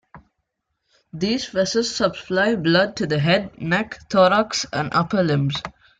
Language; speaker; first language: English; non-native, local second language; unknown